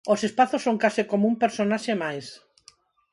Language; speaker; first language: Galician; non-native, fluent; Spanish